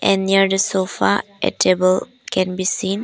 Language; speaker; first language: English; non-native, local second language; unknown